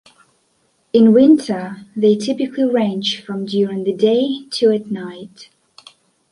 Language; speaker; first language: English; non-native, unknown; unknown